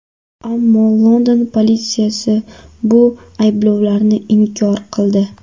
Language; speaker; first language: Uzbek; non-native, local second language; Kara-Kalpak